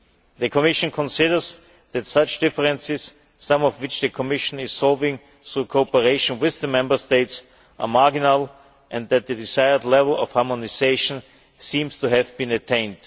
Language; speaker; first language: English; non-native, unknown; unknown